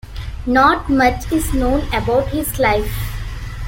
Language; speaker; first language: English; non-native, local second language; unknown